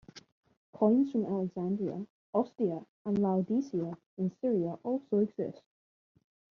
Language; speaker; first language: English; native; English